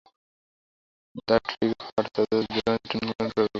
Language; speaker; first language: English; non-native, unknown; Bangla